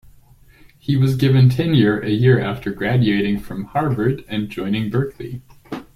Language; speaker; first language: English; non-native, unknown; German